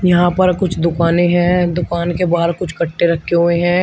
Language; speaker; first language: Hindi; native; Hindi